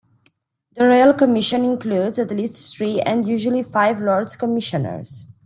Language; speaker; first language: English; non-native, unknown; Romanian